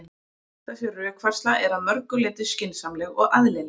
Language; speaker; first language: Icelandic; native; Icelandic